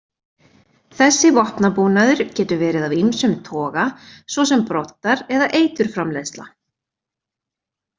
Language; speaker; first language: Icelandic; native; Icelandic